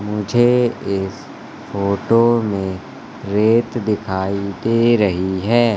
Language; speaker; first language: Hindi; native; Hindi